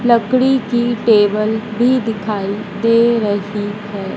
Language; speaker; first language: Hindi; native; Hindi